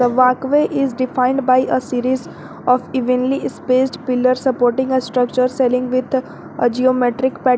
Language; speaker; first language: English; non-native, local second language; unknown